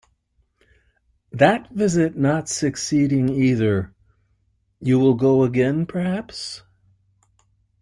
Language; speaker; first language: English; native; English